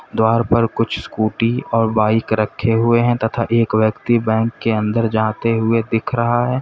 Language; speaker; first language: Hindi; native; Hindi